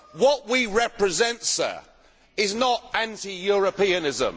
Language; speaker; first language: English; native; English